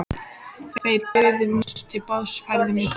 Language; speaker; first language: Icelandic; native; Icelandic